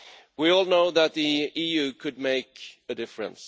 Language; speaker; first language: English; non-native, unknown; Swedish